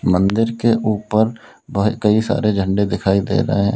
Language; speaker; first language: Hindi; native; Hindi